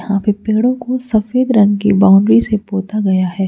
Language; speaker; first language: Hindi; native; Hindi